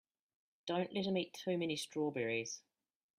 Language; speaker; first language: English; native; English